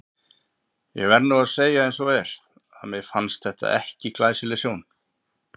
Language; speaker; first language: Icelandic; native; Icelandic